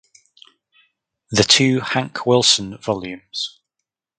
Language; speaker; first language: English; native; English